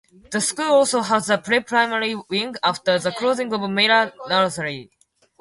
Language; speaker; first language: English; non-native, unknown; Japanese